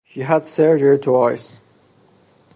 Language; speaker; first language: English; non-native, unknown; Persian